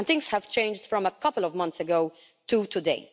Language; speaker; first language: English; non-native, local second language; Maltese